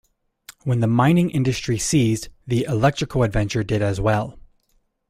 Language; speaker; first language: English; native; English